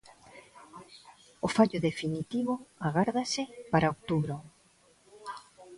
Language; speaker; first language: Galician; non-native, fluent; Spanish